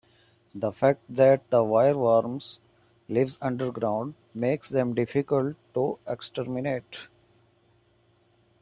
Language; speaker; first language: English; non-native, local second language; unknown